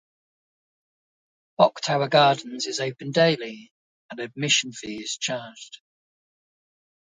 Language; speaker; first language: English; native; English